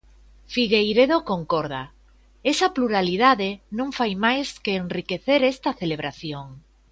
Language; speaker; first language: Galician; native; Galician